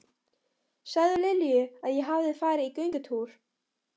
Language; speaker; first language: Icelandic; non-native, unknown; Polish